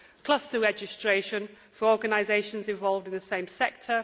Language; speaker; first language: English; native; English